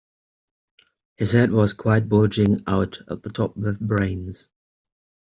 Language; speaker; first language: English; native; English